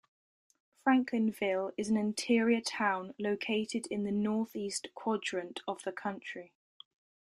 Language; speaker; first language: English; native; English